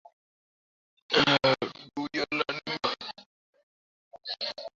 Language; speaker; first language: English; non-native, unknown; Bangla